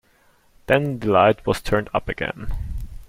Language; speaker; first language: English; non-native, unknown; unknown